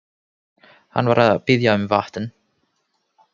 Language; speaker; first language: Icelandic; non-native, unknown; Finnish